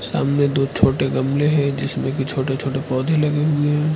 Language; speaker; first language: Hindi; non-native, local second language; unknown